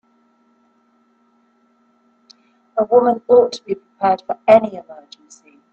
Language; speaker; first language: English; native; English